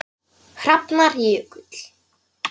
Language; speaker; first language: Icelandic; non-native, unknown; Polish